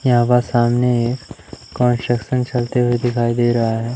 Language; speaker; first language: Hindi; native; Hindi